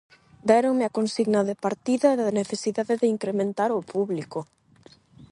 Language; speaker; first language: Galician; non-native, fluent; Spanish